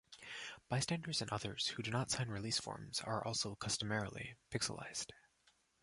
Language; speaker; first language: English; native; English